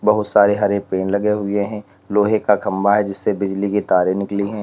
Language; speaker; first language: Hindi; native; Hindi